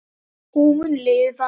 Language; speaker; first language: Icelandic; native; Icelandic